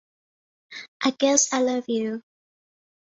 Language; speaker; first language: English; non-native, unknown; Thai